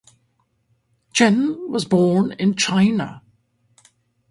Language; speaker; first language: English; native; English